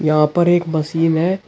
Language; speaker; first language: Hindi; native; Hindi